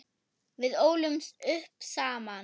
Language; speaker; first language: Icelandic; non-native, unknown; German